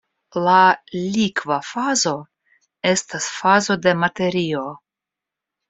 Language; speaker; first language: Esperanto; non-native, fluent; Russian